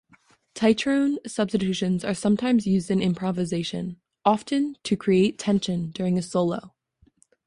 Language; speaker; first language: English; native; English